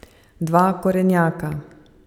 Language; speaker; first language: Slovenian; native; Slovenian